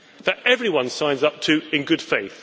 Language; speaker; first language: English; native; English